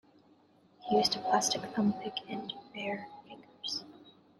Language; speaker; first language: English; native; English